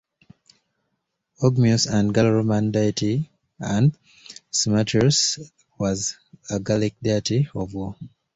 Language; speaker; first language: English; native; English